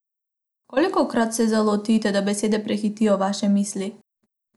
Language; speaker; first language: Slovenian; non-native, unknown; Macedonian